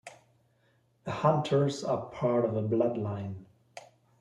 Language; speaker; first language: English; non-native, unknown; German